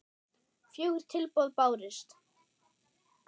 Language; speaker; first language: Icelandic; non-native, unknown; German